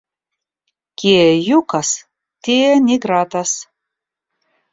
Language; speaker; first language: Esperanto; non-native, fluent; Russian